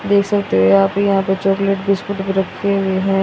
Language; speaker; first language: Hindi; native; Hindi